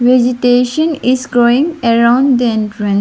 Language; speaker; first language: English; non-native, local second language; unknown